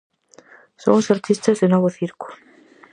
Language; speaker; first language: Galician; native; Galician